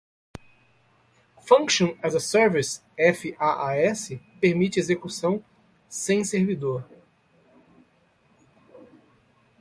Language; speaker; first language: Portuguese; native; Portuguese